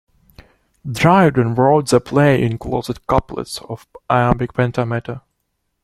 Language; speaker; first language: English; non-native, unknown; Russian